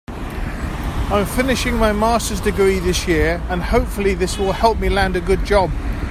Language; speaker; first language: English; native; English